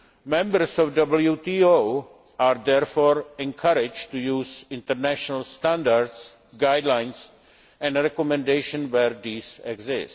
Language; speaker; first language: English; non-native, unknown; Czech